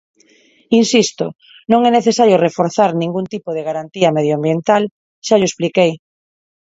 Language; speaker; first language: Galician; non-native, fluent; Spanish